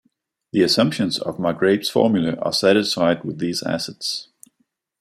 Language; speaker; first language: English; non-native, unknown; Danish